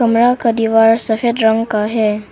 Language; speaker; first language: Hindi; non-native, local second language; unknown